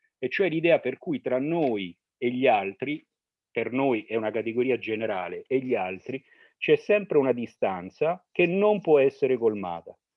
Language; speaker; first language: Italian; early bilingual, other home language; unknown